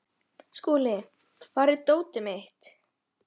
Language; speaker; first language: Icelandic; non-native, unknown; Polish